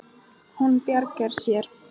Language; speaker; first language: Icelandic; non-native, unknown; Polish